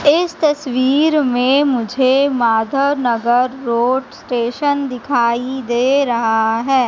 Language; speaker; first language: Hindi; native; Hindi